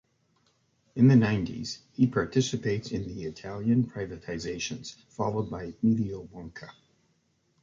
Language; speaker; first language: English; native; English